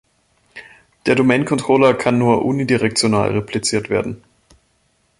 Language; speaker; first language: German; native; German